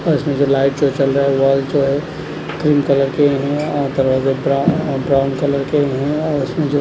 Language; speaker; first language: Hindi; non-native, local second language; Punjabi